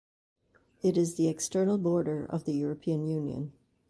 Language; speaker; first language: English; native; English